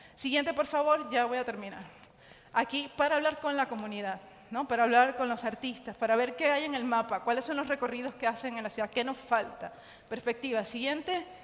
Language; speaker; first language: Spanish; native; Spanish